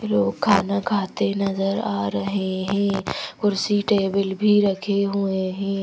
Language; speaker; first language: Hindi; native; Hindi